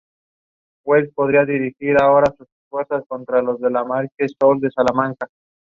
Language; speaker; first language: English; non-native, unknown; Spanish